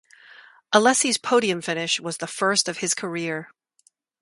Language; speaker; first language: English; native; English